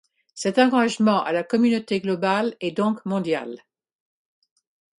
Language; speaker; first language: French; non-native, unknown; English